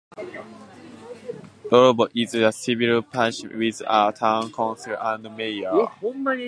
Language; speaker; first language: English; non-native, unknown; Japanese